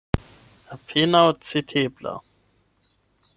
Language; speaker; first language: Esperanto; non-native, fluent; German